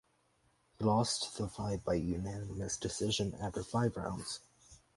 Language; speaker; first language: English; native; English